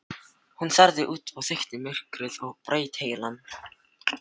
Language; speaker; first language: Icelandic; non-native, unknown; Filipino